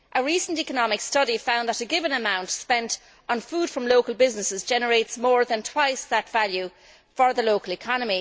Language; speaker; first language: English; native; English